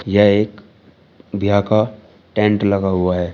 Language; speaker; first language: Hindi; native; Hindi